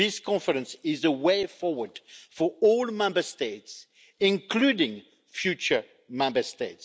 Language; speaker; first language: English; non-native, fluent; French